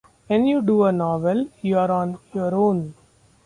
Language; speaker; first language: English; non-native, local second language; Marathi